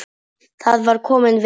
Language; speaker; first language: Icelandic; non-native, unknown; Polish